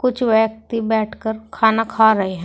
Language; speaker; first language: Hindi; native; Hindi